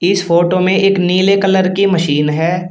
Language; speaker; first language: Hindi; native; Hindi